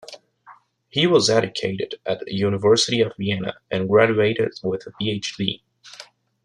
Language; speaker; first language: English; native; English